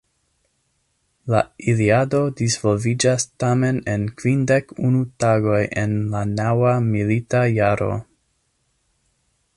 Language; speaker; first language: Esperanto; non-native, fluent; English